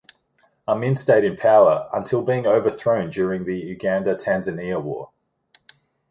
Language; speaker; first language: English; native; English